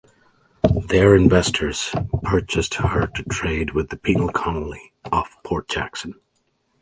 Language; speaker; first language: English; native; English